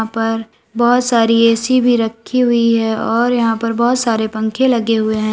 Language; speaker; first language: Hindi; native; Hindi